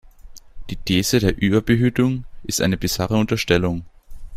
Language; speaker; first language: German; native; German